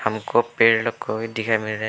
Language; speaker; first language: Hindi; early bilingual, other home language; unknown